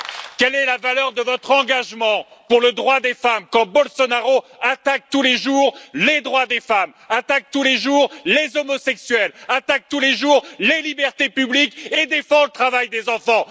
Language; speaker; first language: French; native; French